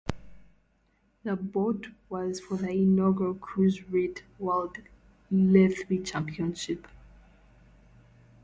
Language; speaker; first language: English; non-native, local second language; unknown